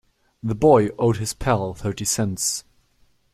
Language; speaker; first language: English; non-native, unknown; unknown